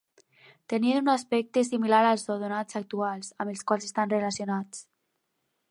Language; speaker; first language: Catalan; non-native, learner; Spanish